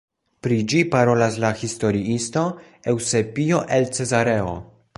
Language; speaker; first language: Esperanto; non-native, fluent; Polish